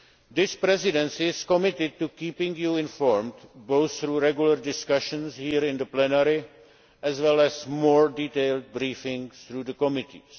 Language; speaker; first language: English; non-native, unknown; Czech